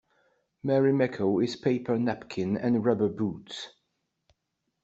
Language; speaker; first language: English; non-native, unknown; French